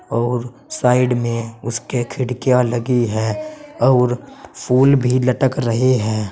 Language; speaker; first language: Hindi; native; Hindi